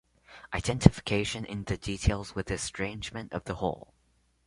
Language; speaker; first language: English; non-native, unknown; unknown